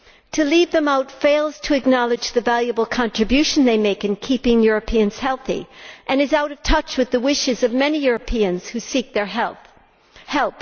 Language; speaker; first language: English; native; English